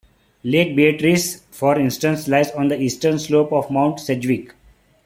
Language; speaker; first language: English; non-native, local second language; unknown